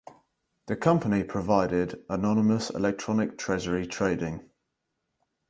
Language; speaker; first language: English; native; English